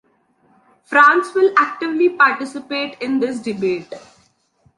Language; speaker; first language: English; non-native, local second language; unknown